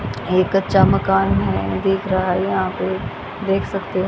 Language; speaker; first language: Hindi; native; Hindi